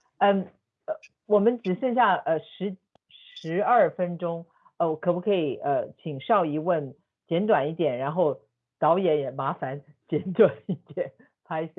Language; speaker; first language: Chinese; native; Chinese